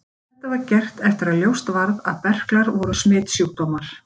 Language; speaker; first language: Icelandic; native; Icelandic